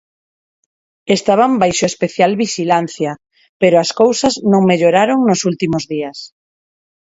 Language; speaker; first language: Galician; non-native, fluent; Spanish